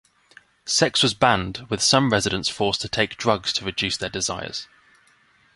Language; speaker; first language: English; native; English